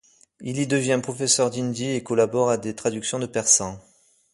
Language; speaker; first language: French; native; French